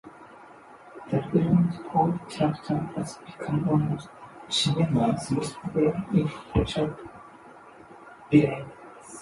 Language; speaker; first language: English; non-native, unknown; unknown